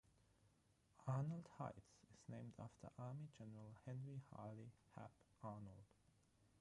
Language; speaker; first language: English; non-native, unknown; German